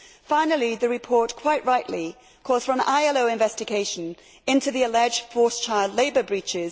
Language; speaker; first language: English; native; English